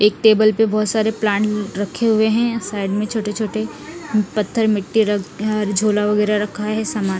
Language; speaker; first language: Hindi; non-native, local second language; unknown